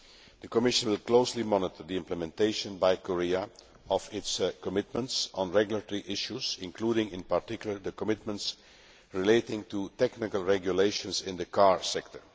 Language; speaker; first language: English; non-native, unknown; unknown